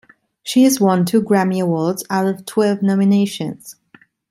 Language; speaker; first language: English; non-native, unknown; Italian